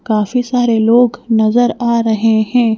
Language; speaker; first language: Hindi; native; Hindi